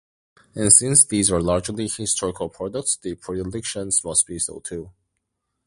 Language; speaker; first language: English; non-native, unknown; Korean